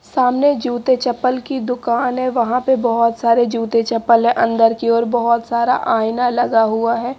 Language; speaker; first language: Hindi; native; Hindi